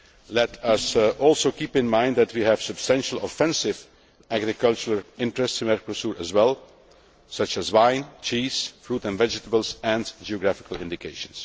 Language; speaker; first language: English; non-native, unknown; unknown